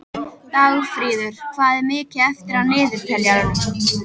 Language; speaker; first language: Icelandic; native; Icelandic